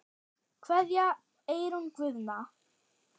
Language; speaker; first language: Icelandic; non-native, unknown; German